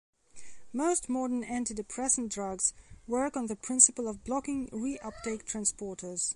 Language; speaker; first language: English; non-native, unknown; Belarusian